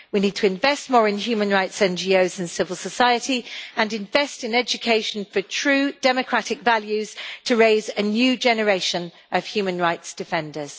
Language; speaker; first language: English; native; English